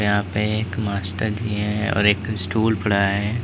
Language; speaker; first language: Hindi; native; Hindi